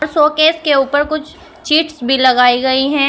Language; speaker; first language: Hindi; native; Hindi